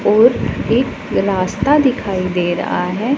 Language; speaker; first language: Hindi; non-native, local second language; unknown